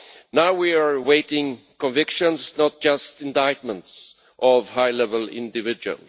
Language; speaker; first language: English; non-native, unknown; Swedish